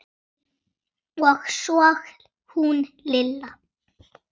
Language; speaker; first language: Icelandic; native; Icelandic